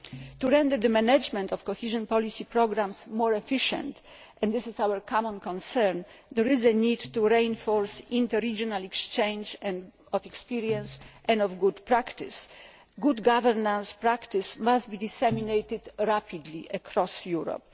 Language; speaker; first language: English; non-native, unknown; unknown